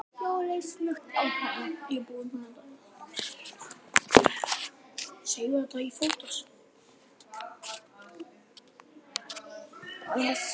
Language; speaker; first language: Icelandic; native; Icelandic